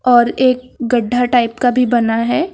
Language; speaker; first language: Hindi; native; Hindi